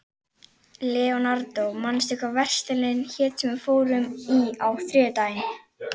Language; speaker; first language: Icelandic; native; Icelandic